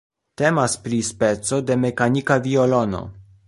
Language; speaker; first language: Esperanto; non-native, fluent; Polish